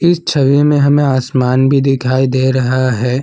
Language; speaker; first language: Hindi; non-native, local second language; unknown